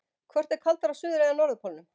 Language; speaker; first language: Icelandic; native; Icelandic